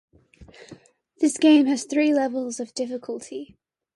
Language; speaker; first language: English; non-native, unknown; Chinese